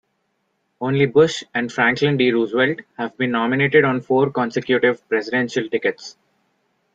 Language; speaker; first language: English; non-native, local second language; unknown